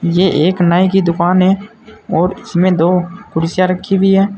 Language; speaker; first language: Hindi; native; Hindi